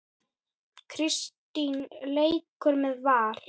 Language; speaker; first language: Icelandic; native; Icelandic